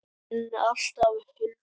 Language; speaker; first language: Icelandic; native; Icelandic